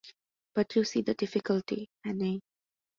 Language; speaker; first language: English; non-native, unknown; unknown